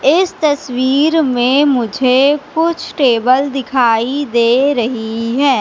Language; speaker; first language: Hindi; native; Hindi